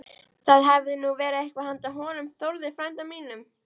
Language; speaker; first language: Icelandic; native; Icelandic